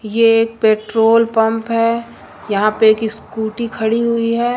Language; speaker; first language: Hindi; native; Hindi